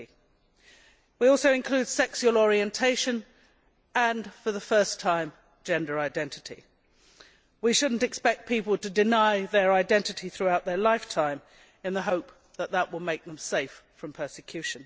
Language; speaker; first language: English; native; English